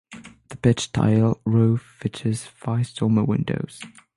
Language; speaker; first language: English; non-native, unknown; French